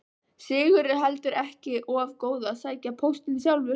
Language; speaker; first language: Icelandic; native; Icelandic